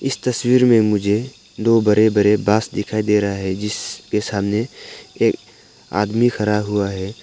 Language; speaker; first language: Hindi; non-native, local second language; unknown